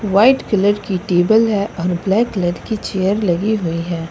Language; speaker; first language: Hindi; native; Hindi